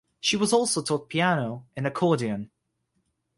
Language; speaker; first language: English; non-native, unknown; Russian